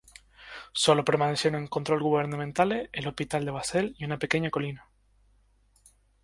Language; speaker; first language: Spanish; native; Spanish